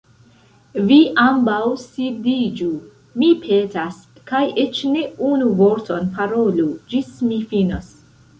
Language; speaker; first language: Esperanto; non-native, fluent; Central Kurdish